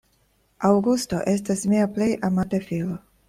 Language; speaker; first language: Esperanto; non-native, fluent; Russian